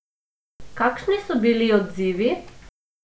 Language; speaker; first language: Slovenian; non-native, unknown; Macedonian